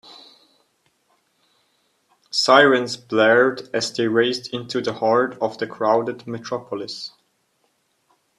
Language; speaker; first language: English; non-native, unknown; German